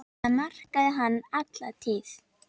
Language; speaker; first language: Icelandic; native; Icelandic